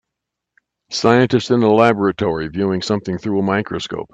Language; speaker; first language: English; native; English